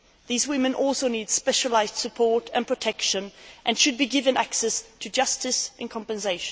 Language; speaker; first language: English; non-native, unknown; Swedish